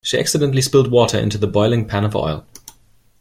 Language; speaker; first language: English; non-native, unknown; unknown